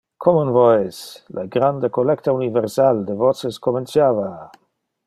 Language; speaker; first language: Interlingua; non-native, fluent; Dutch